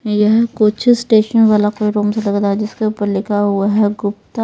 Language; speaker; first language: Hindi; non-native, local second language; Punjabi